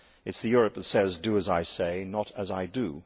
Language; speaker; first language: English; native; English